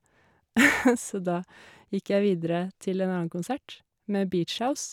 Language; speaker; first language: Norwegian; native; Norwegian